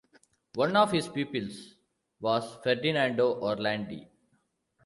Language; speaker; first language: English; non-native, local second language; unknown